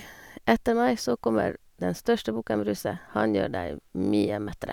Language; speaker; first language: Norwegian; non-native, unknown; Hungarian